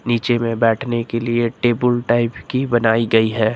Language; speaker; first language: Hindi; native; Hindi